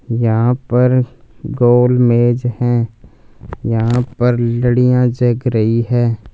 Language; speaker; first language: Hindi; non-native, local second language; Punjabi